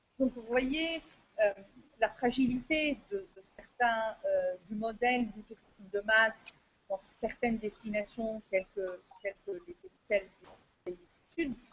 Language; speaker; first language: French; non-native, local second language; Arabic